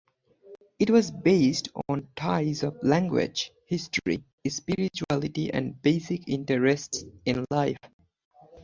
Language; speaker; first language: English; non-native, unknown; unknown